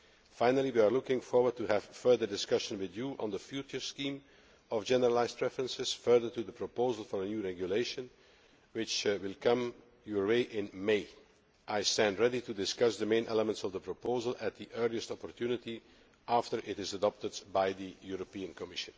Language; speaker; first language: English; non-native, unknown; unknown